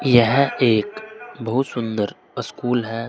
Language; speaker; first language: Hindi; native; Hindi